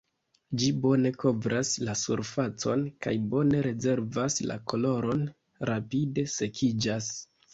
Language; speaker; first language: Esperanto; non-native, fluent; Kinyarwanda